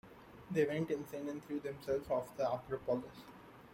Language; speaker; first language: English; non-native, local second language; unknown